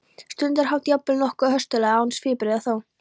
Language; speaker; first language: Icelandic; non-native, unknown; Polish